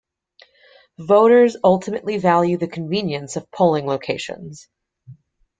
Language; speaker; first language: English; native; English